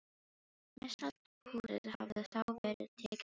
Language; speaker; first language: Icelandic; non-native, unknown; Filipino